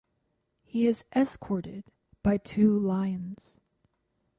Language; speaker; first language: English; native; English